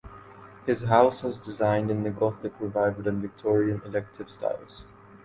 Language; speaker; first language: English; non-native, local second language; Urdu